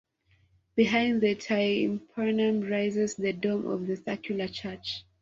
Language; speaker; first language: English; non-native, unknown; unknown